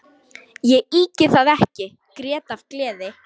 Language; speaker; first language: Icelandic; non-native, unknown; Lithuanian